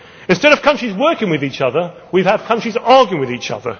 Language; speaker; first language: English; native; English